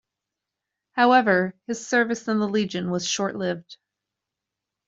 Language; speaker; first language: English; native; English